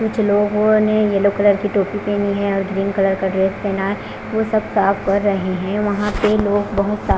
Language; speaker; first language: Hindi; non-native, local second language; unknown